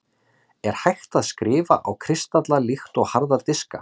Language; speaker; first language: Icelandic; native; Icelandic